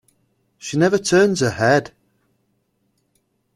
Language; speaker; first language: English; native; English